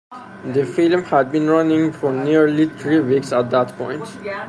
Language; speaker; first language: English; non-native, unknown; Persian